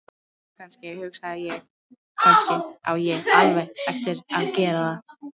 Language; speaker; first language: Icelandic; native; Icelandic